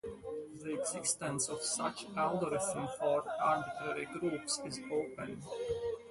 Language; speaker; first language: English; non-native, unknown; Latvian